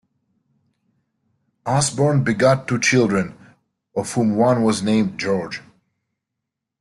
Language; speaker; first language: English; native; English